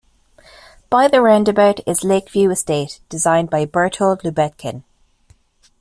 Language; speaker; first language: English; native; English